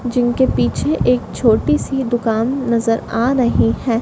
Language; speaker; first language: Hindi; native; Hindi